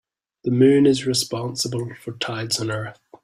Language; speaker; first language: English; native; English